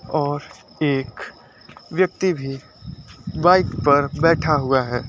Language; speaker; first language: Hindi; native; Hindi